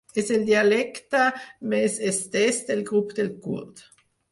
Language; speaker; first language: Catalan; non-native, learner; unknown